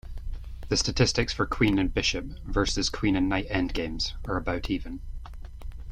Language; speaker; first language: English; native; English